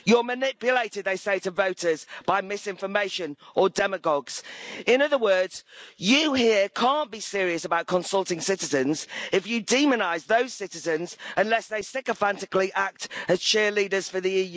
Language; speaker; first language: English; native; English